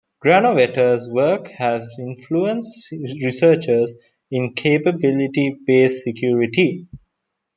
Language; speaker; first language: English; non-native, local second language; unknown